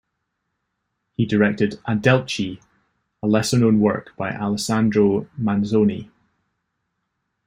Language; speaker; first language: English; native; English